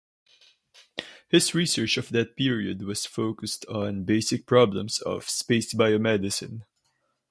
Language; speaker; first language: English; non-native, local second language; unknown